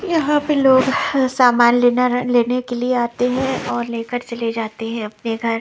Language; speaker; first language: Hindi; non-native, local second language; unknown